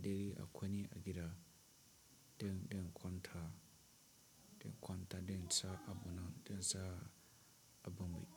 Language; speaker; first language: Hausa; non-native, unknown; Tiv